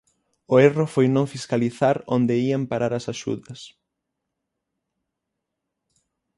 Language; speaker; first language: Galician; native; Galician